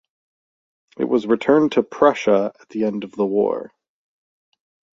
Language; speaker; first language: English; native; English